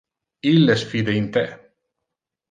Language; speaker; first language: Interlingua; non-native, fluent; Italian